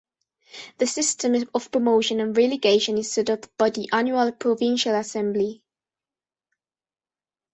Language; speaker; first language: English; non-native, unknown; Spanish